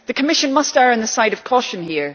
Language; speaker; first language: English; native; English